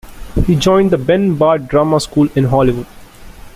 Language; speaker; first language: English; non-native, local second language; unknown